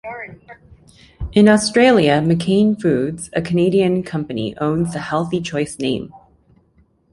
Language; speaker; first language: English; native; English